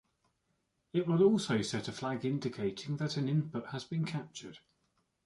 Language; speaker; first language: English; native; English